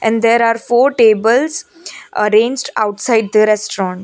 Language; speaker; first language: English; non-native, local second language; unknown